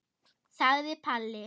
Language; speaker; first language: Icelandic; non-native, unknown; German